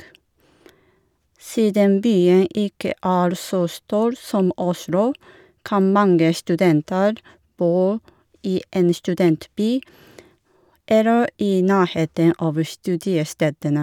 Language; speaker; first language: Norwegian; non-native, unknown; Japanese